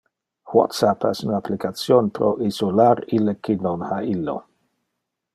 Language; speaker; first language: Interlingua; non-native, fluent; Dutch